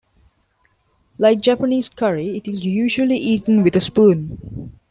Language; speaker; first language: English; non-native, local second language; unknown